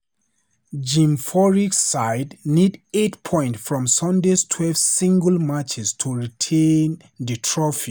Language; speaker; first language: English; non-native, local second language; Hausa